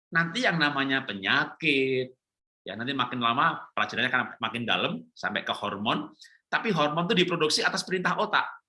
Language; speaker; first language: Indonesian; non-native, local second language; Javanese